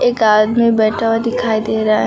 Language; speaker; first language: Hindi; native; Hindi